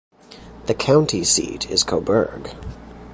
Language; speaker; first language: English; native; English